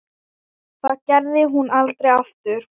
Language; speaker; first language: Icelandic; non-native, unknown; Thai